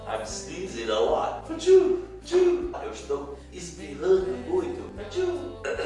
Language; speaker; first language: Portuguese; non-native, fluent; English